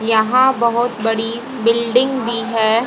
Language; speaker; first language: Hindi; native; Hindi